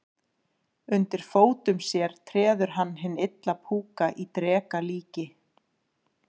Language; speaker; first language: Icelandic; native; Icelandic